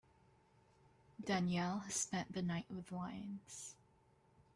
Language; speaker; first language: English; native; English